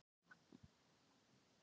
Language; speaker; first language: Icelandic; non-native, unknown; Thai